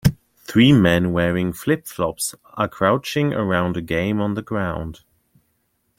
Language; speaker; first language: English; native; English